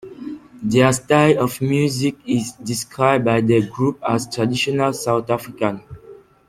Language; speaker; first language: English; non-native, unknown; French